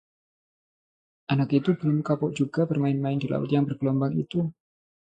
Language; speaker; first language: Indonesian; non-native, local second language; Javanese